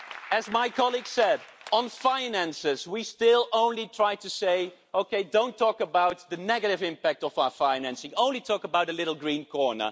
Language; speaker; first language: English; non-native, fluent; Dutch